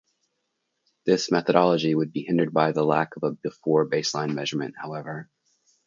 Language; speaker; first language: English; native; English